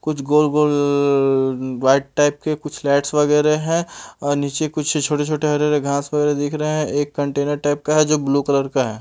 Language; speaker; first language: Hindi; native; Hindi